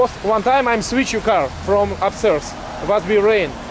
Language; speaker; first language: English; non-native, learner; Russian